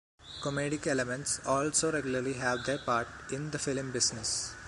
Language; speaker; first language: English; non-native, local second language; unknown